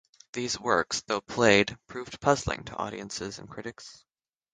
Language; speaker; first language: English; native; English